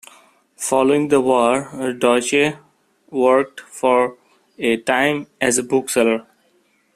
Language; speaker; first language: English; non-native, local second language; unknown